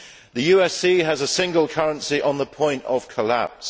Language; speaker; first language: English; native; English